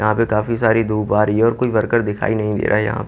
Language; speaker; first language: Hindi; native; Hindi